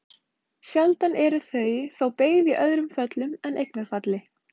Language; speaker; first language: Icelandic; native; Icelandic